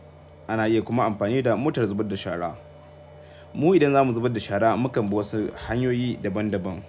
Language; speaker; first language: Hausa; native; Hausa